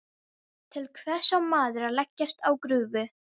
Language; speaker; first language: Icelandic; non-native, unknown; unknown